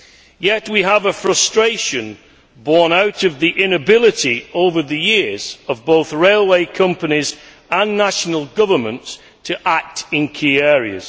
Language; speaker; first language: English; native; English